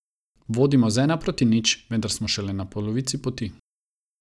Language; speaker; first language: Slovenian; non-native, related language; Croatian